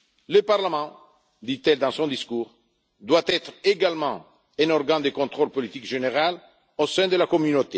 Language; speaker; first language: French; non-native, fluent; Italian